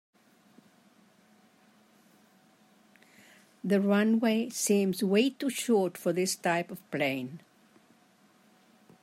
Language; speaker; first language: English; native; English